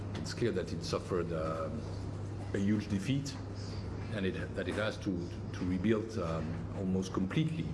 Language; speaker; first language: English; non-native, fluent; French